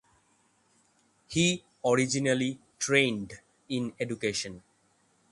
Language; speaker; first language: English; non-native, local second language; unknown